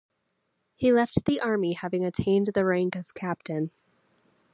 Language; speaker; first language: English; native; English